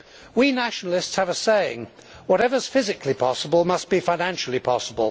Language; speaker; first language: English; native; English